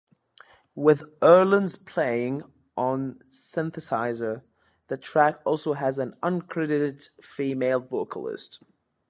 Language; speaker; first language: English; native; English